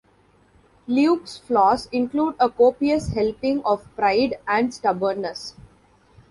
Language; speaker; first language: English; non-native, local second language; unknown